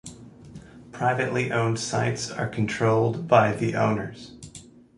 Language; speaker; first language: English; native; English